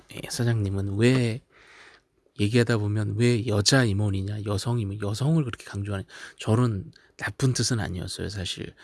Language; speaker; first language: Korean; native; Korean